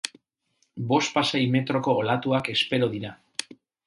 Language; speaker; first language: Basque; non-native, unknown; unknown